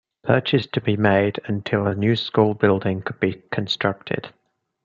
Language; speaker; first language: English; native; English